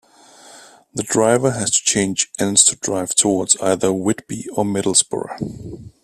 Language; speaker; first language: English; native; English